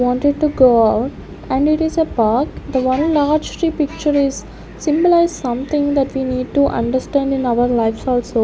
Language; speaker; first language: English; non-native, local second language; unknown